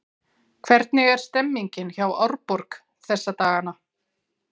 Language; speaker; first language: Icelandic; native; Icelandic